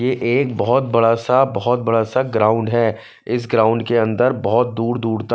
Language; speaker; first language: Hindi; non-native, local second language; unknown